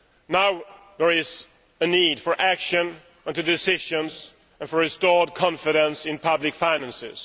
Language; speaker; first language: English; non-native, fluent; Swedish